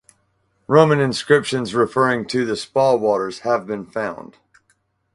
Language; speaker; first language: English; native; English